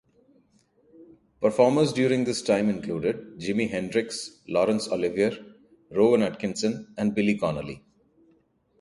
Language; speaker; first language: English; non-native, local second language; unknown